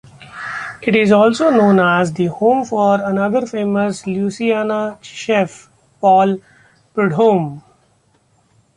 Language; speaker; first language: English; non-native, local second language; Marathi